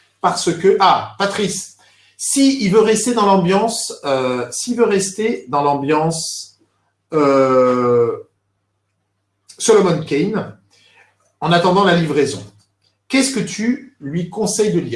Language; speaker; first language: French; native; French